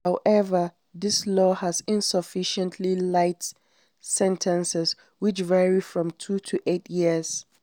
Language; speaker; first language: English; non-native, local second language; Hausa